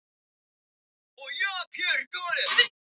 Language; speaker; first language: Icelandic; non-native, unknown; Polish